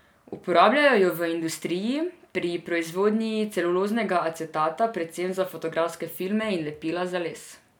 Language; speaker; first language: Slovenian; non-native, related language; Serbian